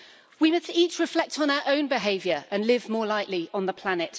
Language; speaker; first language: English; native; English